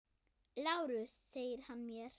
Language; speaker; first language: Icelandic; non-native, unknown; German